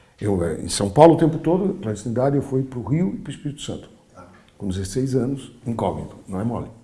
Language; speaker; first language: Portuguese; early bilingual, other home language; Polish